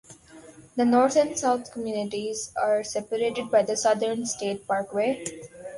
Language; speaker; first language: English; non-native, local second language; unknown